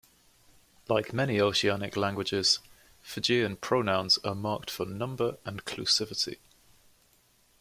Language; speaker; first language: English; native; English